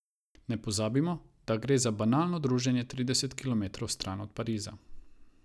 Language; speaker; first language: Slovenian; non-native, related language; Croatian